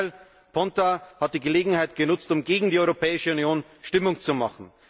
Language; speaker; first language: German; native; German